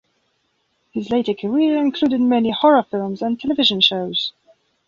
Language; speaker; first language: English; non-native, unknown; Belarusian